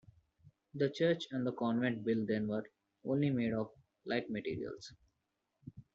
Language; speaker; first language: English; non-native, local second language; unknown